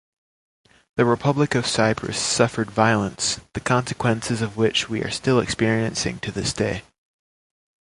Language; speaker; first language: English; native; English